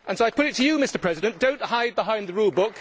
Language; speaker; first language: English; native; English